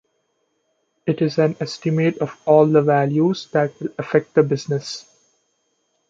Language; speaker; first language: English; non-native, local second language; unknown